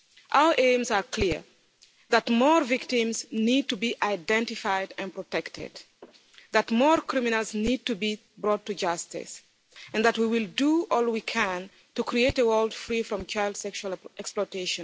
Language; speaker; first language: English; non-native, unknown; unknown